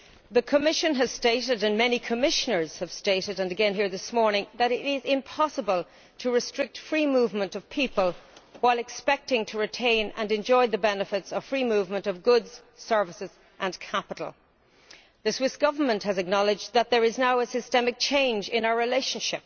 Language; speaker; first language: English; native; English